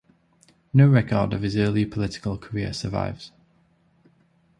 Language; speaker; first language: English; native; English